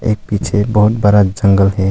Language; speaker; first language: Hindi; non-native, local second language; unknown